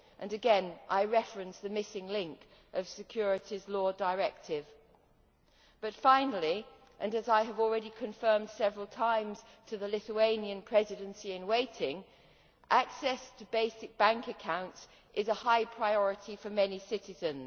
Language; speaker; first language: English; native; English